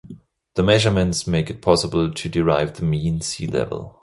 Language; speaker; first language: English; non-native, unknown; German